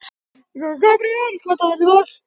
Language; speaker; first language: Icelandic; non-native, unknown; Japanese